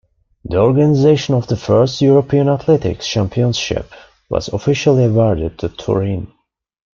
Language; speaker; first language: English; non-native, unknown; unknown